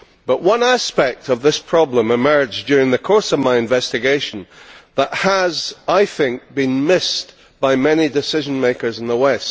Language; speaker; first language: English; native; English